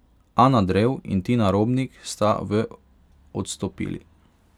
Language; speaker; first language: Slovenian; non-native, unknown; Hungarian